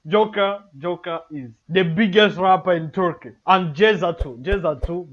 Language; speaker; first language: English; non-native, learner; Turkish